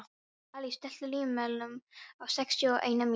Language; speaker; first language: Icelandic; non-native, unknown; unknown